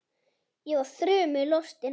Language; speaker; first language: Icelandic; native; Icelandic